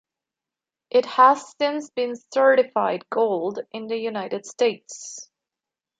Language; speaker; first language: English; non-native, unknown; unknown